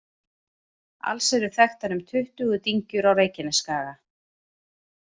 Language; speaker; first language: Icelandic; native; Icelandic